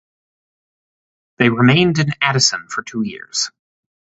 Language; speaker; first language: English; native; English